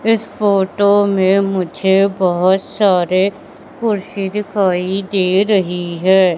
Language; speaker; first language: Hindi; native; Hindi